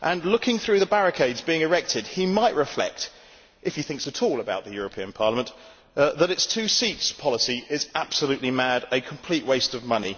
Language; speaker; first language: English; native; English